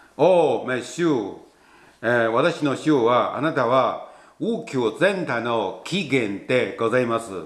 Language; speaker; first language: Japanese; non-native, fluent; Chinese